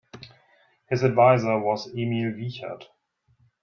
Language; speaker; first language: English; non-native, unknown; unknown